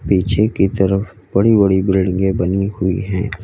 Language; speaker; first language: Hindi; native; Hindi